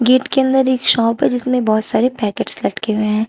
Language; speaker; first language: Hindi; native; Hindi